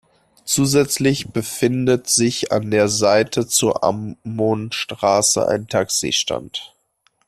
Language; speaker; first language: German; native; German